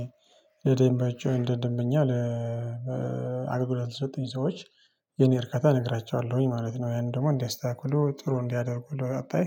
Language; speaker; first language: Amharic; non-native, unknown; Tigrinya